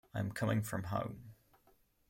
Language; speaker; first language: English; native; English